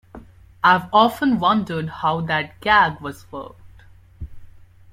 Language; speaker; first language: English; non-native, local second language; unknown